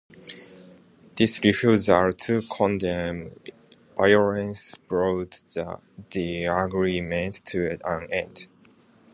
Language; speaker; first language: English; non-native, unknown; Japanese